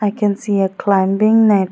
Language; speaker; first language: English; non-native, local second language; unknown